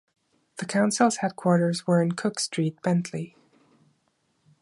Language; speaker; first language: English; non-native, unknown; German